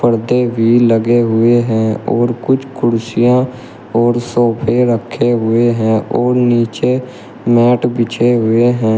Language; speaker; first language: Hindi; native; Hindi